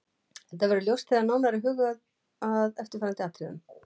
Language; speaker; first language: Icelandic; native; Icelandic